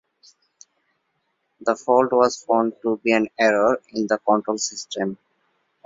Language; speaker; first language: English; non-native, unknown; Bangla